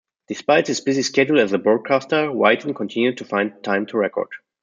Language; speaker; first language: English; non-native, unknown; German